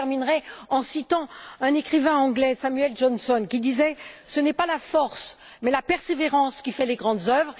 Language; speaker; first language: French; native; French